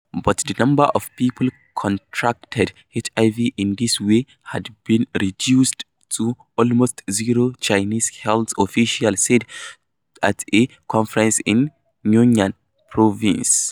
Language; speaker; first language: English; non-native, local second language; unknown